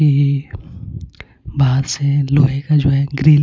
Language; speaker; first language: Hindi; non-native, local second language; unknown